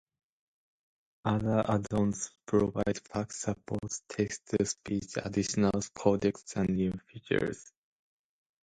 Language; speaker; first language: English; non-native, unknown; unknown